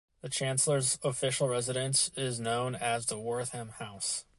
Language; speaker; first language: English; native; English